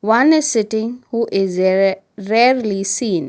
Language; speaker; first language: English; non-native, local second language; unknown